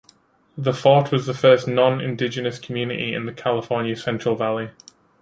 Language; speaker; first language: English; native; English